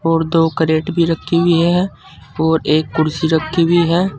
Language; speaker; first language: Hindi; native; Hindi